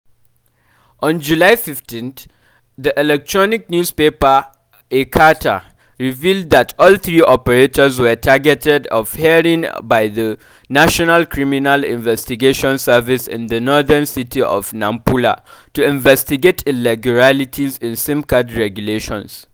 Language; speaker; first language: English; non-native, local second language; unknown